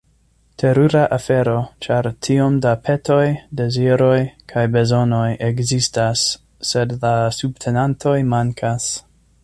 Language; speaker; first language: Esperanto; non-native, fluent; English